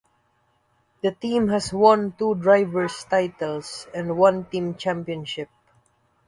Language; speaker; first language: English; non-native, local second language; Waray